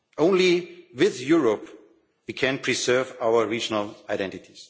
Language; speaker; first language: English; non-native, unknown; German